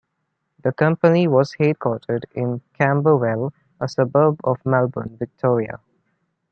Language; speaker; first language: English; non-native, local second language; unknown